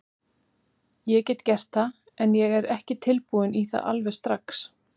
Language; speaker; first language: Icelandic; native; Icelandic